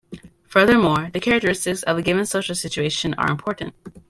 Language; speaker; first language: English; native; English